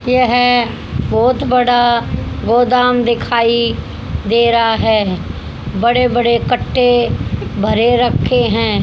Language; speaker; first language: Hindi; native; Hindi